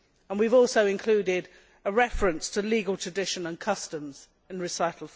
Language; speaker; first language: English; native; English